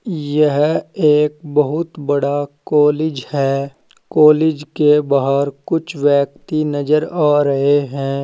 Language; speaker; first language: Hindi; native; Hindi